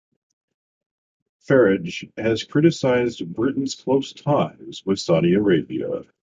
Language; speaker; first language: English; native; English